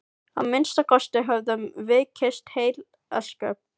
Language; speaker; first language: Icelandic; non-native, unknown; Filipino